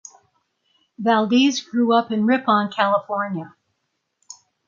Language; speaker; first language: English; native; English